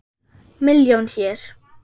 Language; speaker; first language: Icelandic; non-native, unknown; German